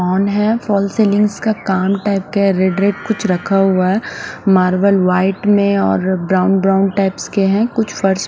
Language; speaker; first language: Hindi; non-native, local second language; Punjabi